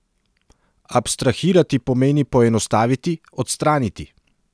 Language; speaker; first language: Slovenian; non-native, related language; Serbian